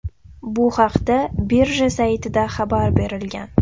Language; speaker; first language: Uzbek; native; Uzbek